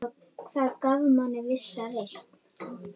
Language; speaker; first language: Icelandic; native; Icelandic